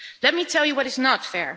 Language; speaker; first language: English; non-native, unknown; Dutch